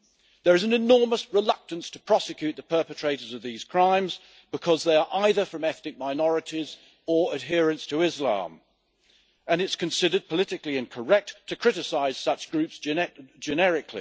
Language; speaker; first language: English; native; English